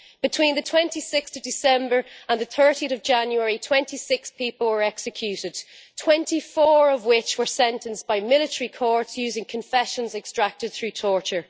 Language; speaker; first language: English; native; English